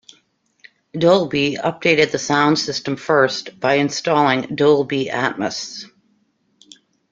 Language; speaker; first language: English; native; English